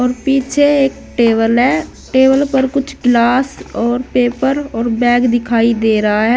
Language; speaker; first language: Hindi; native; Hindi